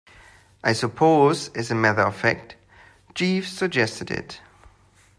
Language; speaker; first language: English; non-native, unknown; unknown